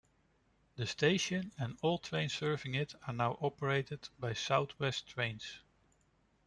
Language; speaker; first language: English; non-native, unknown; Dutch